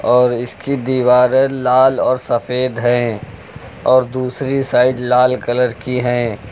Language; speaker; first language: Hindi; native; Hindi